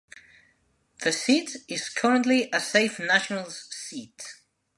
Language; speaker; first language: English; non-native, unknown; Spanish